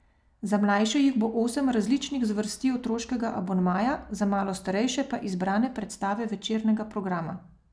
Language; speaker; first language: Slovenian; native; Slovenian